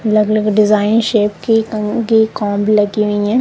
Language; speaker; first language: Hindi; non-native, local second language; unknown